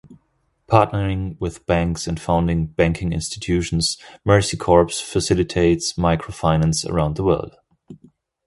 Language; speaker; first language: English; non-native, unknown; German